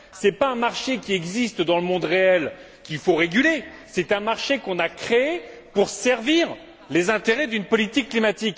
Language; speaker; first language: French; native; French